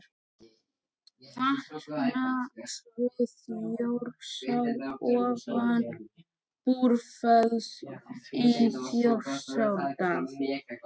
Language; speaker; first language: Icelandic; native; Icelandic